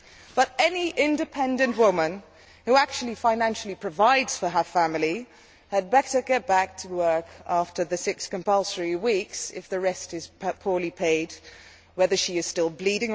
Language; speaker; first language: English; non-native, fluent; Dutch